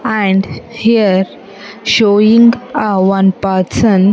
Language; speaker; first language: English; non-native, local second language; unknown